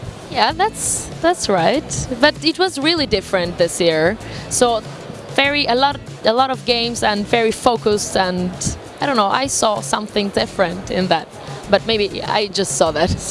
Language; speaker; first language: English; non-native, fluent; Italian